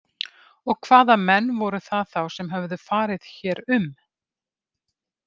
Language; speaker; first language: Icelandic; native; Icelandic